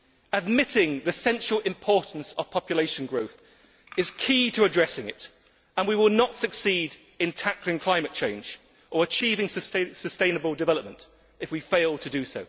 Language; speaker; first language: English; native; English